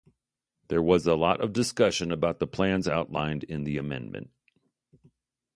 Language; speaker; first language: English; native; English